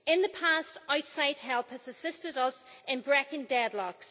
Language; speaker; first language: English; native; English